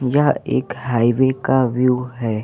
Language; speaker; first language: Hindi; native; Hindi